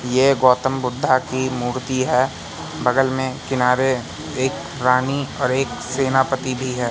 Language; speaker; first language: Hindi; native; Hindi